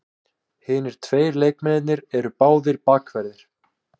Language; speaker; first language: Icelandic; native; Icelandic